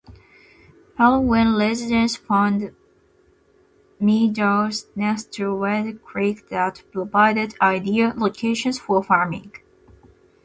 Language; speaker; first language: English; non-native, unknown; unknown